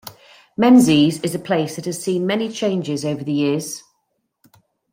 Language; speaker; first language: English; native; English